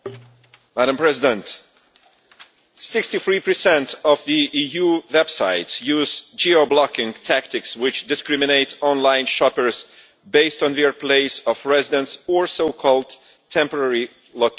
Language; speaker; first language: English; non-native, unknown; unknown